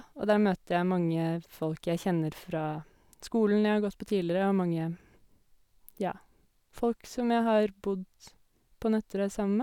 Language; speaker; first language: Norwegian; native; Norwegian